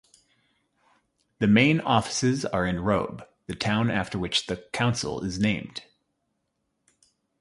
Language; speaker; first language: English; native; English